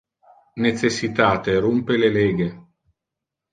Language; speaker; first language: Interlingua; non-native, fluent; Italian